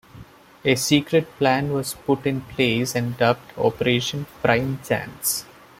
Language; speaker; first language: English; non-native, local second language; Malayalam